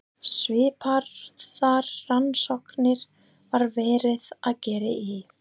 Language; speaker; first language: Icelandic; non-native, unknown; English